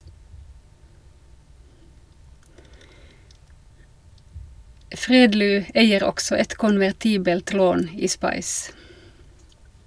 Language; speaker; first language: Norwegian; non-native, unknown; Finnish